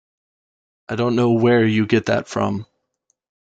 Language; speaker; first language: English; native; English